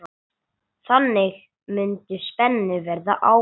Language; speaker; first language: Icelandic; non-native, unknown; English